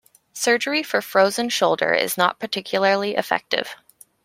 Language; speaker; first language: English; native; English